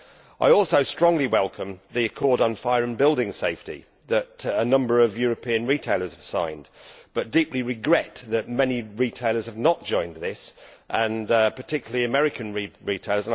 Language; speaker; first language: English; native; English